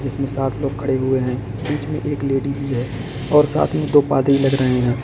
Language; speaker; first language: Hindi; native; Hindi